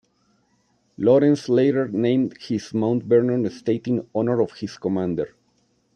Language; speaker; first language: English; non-native, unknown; Spanish